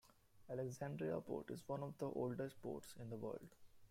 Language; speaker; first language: English; non-native, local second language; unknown